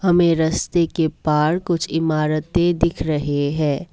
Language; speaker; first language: Hindi; non-native, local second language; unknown